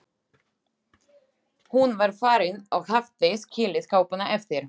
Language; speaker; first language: Icelandic; non-native, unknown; Slovak